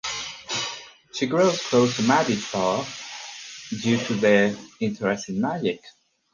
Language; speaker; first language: English; non-native, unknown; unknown